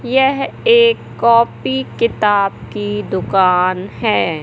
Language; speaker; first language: Hindi; native; Hindi